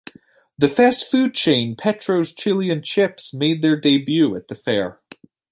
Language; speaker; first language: English; native; English